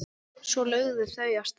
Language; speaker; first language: Icelandic; non-native, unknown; English